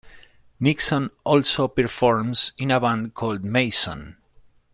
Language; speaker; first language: English; non-native, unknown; Spanish